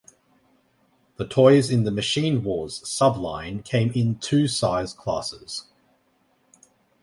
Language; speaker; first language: English; native; English